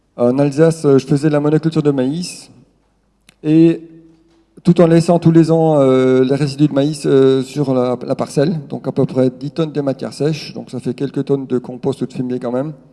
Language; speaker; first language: French; non-native, local second language; Swiss German